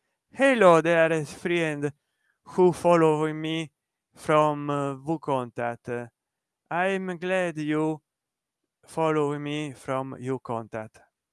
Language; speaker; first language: English; non-native, learner; Italian